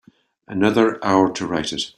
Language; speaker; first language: English; native; English